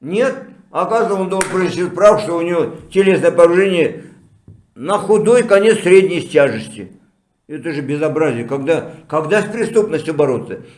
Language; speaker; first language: Russian; non-native, local second language; Kazakh